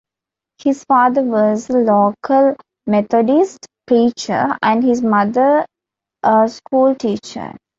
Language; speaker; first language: English; non-native, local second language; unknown